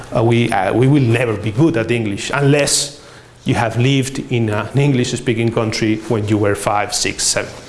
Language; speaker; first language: English; non-native, fluent; Spanish